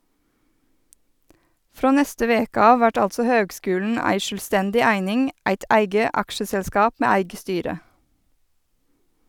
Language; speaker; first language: Norwegian; native; Norwegian